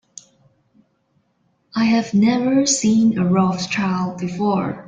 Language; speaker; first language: English; non-native, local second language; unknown